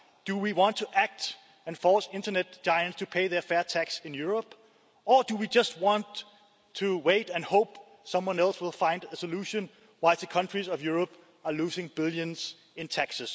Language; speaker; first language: English; non-native, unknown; Danish